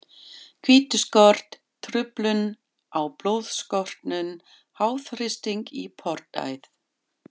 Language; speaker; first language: Icelandic; non-native, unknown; German